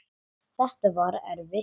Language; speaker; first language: Icelandic; non-native, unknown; English